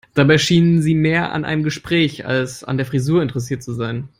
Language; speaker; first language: English; non-native, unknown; German